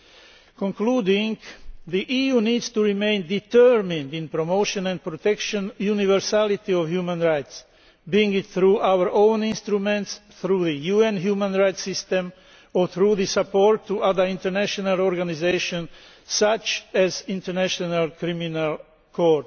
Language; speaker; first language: English; non-native, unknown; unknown